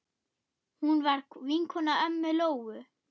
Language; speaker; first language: Icelandic; non-native, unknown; German